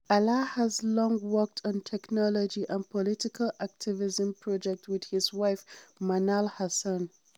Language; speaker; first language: English; non-native, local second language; Hausa